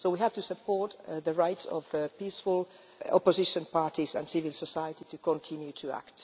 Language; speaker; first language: English; non-native, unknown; Finnish